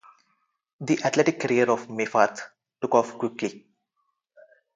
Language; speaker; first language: English; non-native, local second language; Telugu